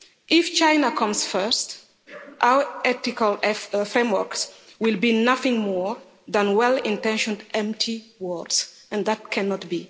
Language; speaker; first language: English; non-native, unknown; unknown